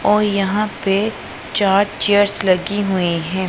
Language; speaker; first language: Hindi; non-native, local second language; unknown